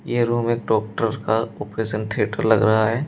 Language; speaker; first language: Hindi; native; Hindi